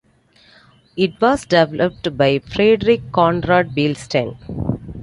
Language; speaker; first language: English; non-native, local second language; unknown